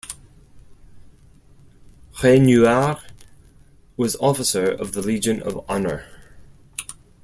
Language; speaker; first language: English; non-native, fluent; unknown